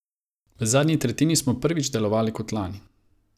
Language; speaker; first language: Slovenian; non-native, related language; Croatian